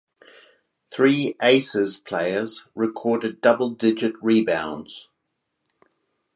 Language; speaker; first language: English; native; English